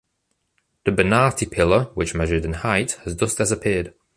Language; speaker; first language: English; native; English